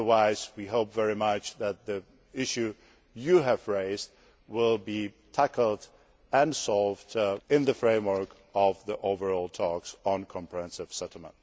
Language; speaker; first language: English; non-native, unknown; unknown